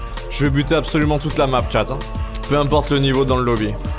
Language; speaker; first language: French; native; French